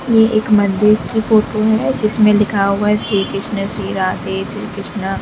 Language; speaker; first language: Hindi; native; Hindi